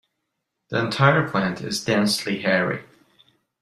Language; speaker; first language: English; non-native, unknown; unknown